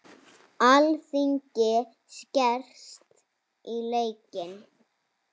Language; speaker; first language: Icelandic; native; Icelandic